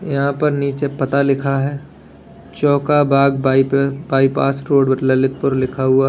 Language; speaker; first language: Hindi; native; Hindi